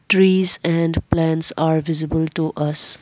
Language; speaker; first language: English; non-native, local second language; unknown